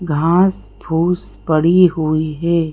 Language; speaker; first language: Hindi; native; Hindi